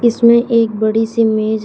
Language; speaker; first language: Hindi; native; Hindi